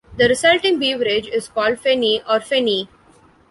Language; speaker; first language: English; non-native, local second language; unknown